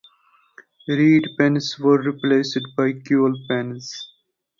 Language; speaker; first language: English; non-native, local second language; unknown